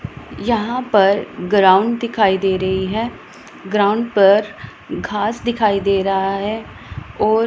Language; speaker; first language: Hindi; non-native, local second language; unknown